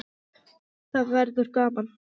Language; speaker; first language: Icelandic; non-native, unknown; English